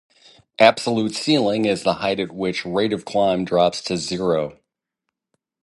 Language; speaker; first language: English; native; English